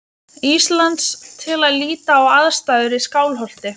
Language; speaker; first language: Icelandic; non-native, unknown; Lithuanian